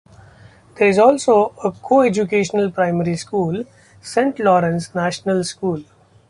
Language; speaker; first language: English; non-native, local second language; Marathi